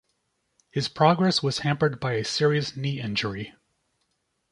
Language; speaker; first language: English; native; English